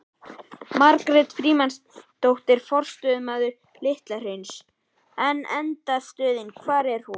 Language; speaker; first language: Icelandic; native; Icelandic